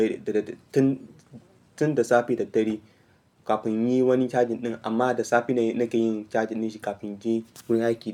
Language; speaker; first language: Hausa; non-native, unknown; Yoruba